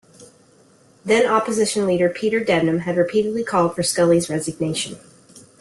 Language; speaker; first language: English; native; English